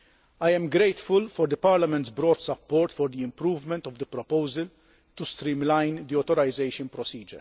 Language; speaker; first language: English; non-native, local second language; Maltese